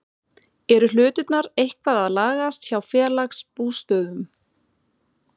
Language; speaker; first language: Icelandic; non-native, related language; Swedish